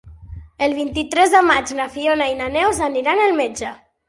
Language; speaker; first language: Catalan; non-native, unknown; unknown